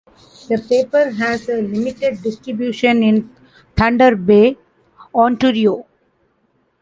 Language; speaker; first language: English; non-native, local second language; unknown